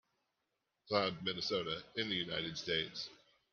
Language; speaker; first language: English; native; English